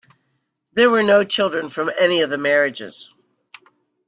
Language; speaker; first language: English; native; English